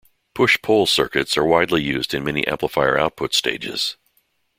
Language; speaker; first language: English; native; English